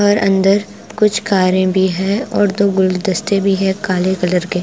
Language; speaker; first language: Hindi; non-native, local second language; Punjabi